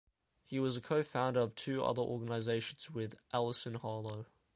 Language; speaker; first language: English; native; English